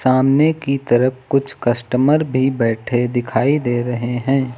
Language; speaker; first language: Hindi; native; Hindi